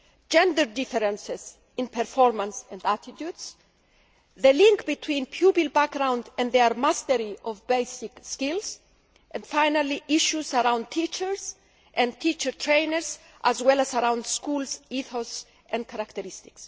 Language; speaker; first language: English; non-native, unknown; Greek